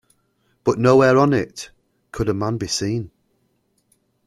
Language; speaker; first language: English; native; English